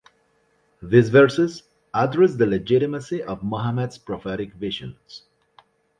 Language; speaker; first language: English; non-native, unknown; Spanish